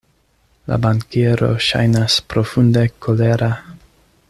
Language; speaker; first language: Esperanto; non-native, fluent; English